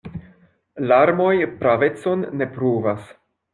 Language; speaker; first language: Esperanto; non-native, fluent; French